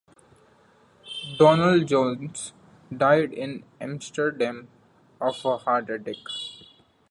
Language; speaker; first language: English; non-native, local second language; Marathi